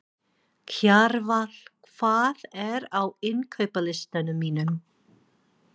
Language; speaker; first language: Icelandic; non-native, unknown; English